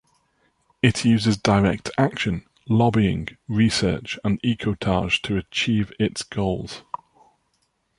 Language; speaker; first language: English; native; English